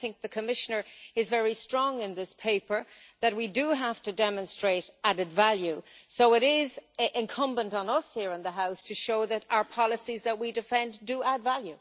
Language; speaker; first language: English; native; English